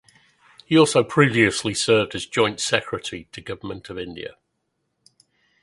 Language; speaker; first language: English; native; English